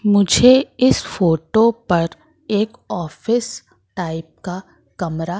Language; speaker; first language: Hindi; native; Hindi